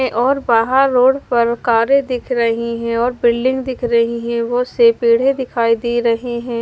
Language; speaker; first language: Hindi; non-native, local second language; Punjabi